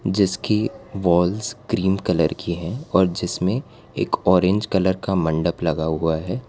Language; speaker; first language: Hindi; non-native, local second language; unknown